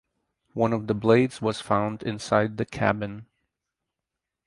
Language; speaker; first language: English; native; English